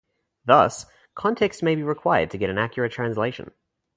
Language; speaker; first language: English; native; English